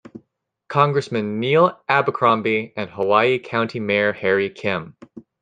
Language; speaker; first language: English; native; English